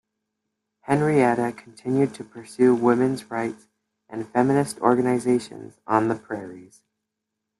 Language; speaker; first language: English; native; English